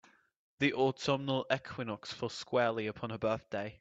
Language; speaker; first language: English; native; English